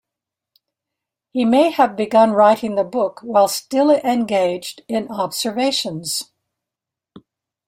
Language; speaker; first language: English; native; English